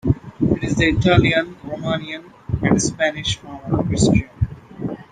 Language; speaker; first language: English; non-native, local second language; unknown